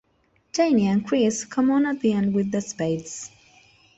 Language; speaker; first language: English; non-native, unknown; Spanish